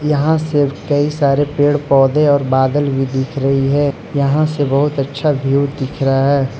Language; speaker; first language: Hindi; non-native, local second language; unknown